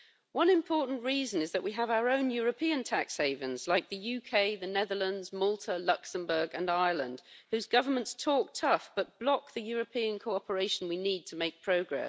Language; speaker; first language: English; native; English